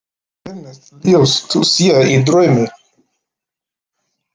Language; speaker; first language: Icelandic; non-native, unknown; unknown